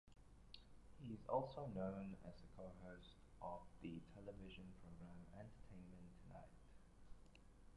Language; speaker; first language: English; native; English